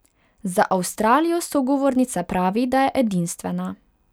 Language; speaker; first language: Slovenian; non-native, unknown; Hungarian